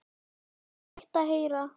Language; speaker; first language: Icelandic; native; Icelandic